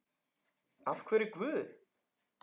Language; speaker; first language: Icelandic; native; Icelandic